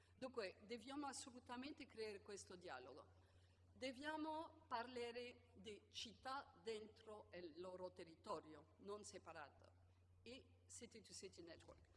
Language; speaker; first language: Italian; non-native, fluent; French